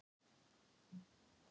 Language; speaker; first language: Icelandic; non-native, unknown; Thai